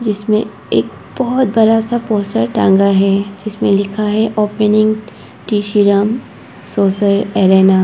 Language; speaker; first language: Hindi; non-native, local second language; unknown